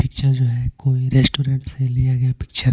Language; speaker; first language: Hindi; non-native, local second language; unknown